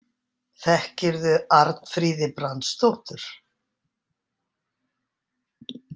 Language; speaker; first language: Icelandic; native; Icelandic